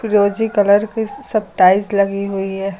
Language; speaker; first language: Hindi; native; Hindi